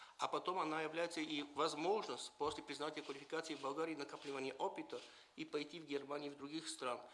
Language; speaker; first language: Russian; non-native, related language; Bulgarian